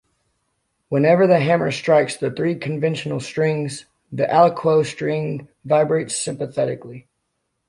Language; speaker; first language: English; native; English